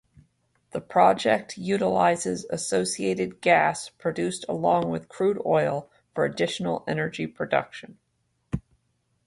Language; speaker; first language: English; native; English